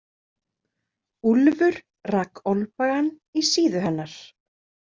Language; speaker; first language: Icelandic; native; Icelandic